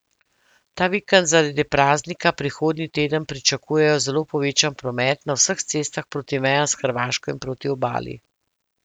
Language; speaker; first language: Slovenian; native; Slovenian